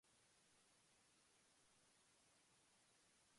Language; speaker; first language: English; non-native, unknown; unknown